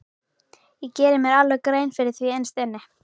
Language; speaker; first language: Icelandic; native; Icelandic